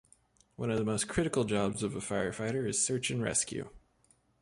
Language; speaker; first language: English; native; English